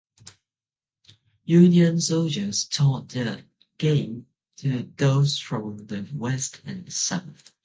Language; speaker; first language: English; non-native, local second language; Cantonese